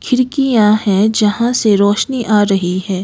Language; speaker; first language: Hindi; non-native, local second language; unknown